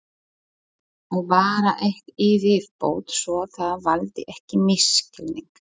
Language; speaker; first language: Icelandic; non-native, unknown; Polish